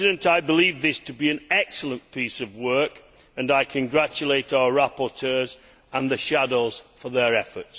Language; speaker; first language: English; native; English